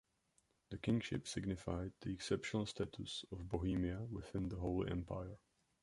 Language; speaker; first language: English; non-native, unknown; Czech